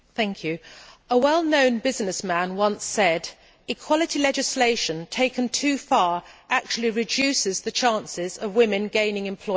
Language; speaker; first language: English; native; English